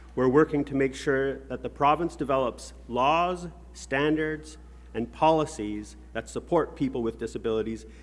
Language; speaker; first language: English; native; English